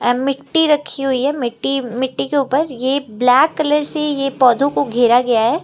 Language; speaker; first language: Hindi; native; Hindi